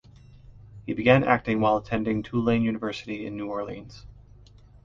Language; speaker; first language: English; native; English